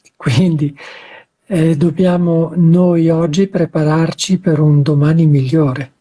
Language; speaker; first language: Italian; native; Italian